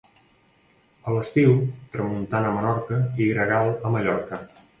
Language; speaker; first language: Catalan; native; Catalan